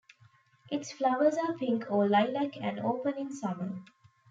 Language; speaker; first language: English; non-native, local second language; Tamil